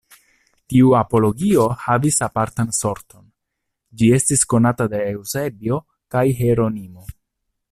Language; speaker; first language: Esperanto; non-native, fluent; Italian